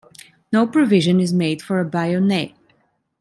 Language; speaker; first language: English; non-native, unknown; Italian